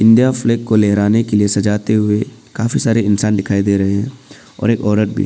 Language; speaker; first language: Hindi; non-native, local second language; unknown